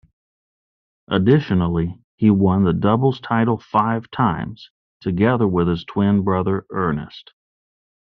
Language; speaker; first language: English; native; English